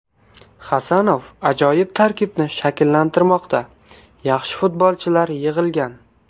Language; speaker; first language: Uzbek; native; Uzbek